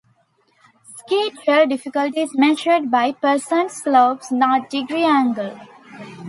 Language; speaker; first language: English; non-native, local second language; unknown